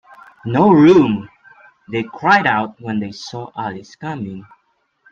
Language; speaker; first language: English; non-native, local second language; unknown